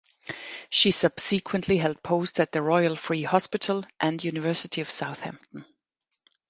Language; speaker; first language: English; non-native, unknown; German